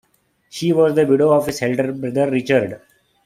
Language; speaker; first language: English; non-native, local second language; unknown